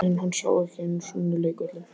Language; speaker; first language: Icelandic; native; Icelandic